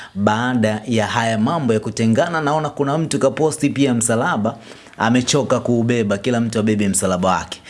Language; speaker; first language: Swahili; native; Swahili